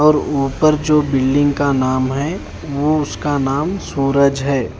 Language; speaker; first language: Hindi; native; Hindi